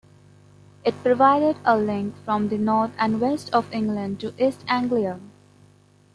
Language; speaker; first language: English; non-native, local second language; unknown